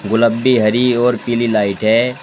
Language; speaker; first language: Hindi; native; Hindi